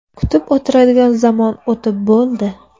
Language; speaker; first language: Uzbek; native; Uzbek